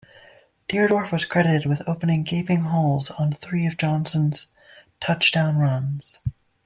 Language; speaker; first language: English; native; English